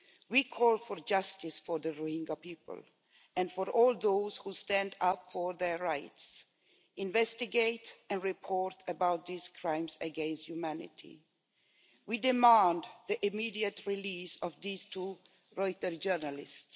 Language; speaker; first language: English; non-native, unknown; Swedish